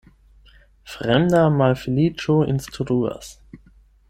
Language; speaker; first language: Esperanto; non-native, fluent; German